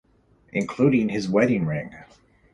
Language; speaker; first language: English; native; English